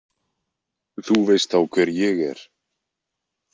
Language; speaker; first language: Icelandic; native; Icelandic